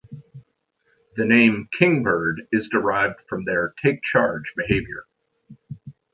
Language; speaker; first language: English; native; English